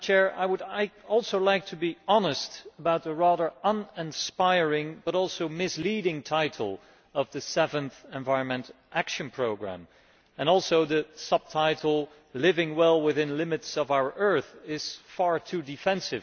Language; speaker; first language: English; non-native, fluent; Dutch